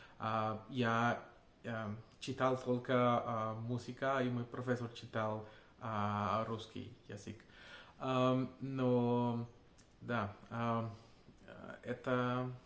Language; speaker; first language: Russian; non-native, learner; Spanish